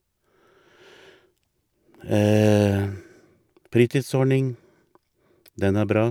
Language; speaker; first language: Norwegian; native; Norwegian